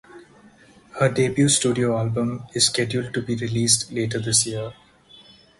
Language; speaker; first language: English; non-native, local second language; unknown